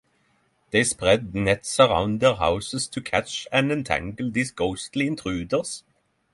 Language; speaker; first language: English; non-native, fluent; Norwegian